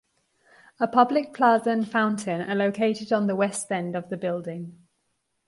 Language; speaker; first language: English; non-native, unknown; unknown